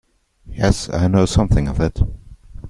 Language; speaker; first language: English; non-native, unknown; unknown